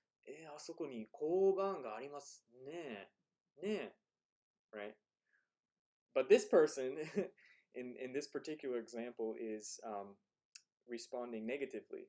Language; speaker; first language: English; native; English